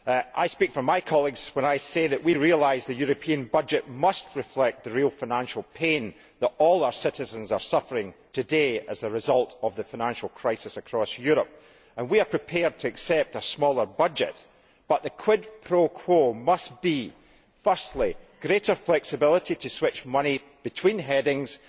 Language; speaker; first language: English; native; English